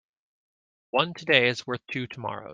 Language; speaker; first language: English; native; English